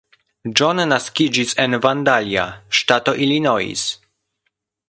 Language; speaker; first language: Esperanto; non-native, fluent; Polish